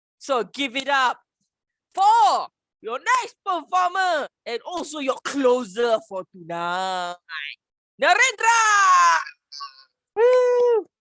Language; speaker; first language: English; non-native, local second language; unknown